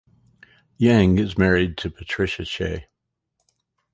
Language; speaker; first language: English; native; English